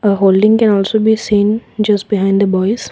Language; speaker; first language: English; non-native, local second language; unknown